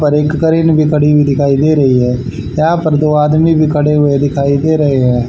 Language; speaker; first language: Hindi; native; Hindi